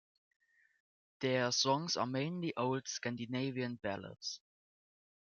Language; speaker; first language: English; non-native, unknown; German